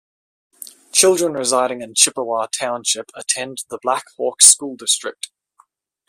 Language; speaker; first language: English; native; English